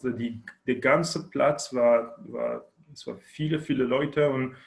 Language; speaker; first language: German; non-native, learner; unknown